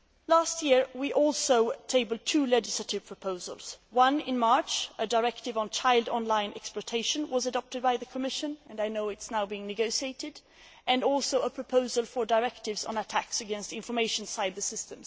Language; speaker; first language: English; non-native, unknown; Swedish